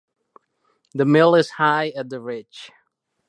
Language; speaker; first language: English; non-native, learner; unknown